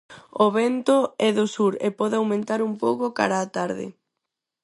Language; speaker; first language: Galician; non-native, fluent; Spanish